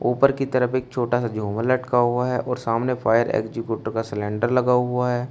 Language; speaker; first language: Hindi; native; Hindi